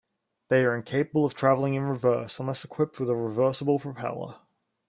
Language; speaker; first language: English; native; English